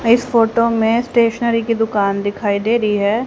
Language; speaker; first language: Hindi; native; Hindi